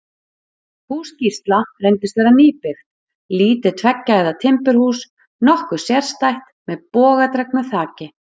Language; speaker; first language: Icelandic; native; Icelandic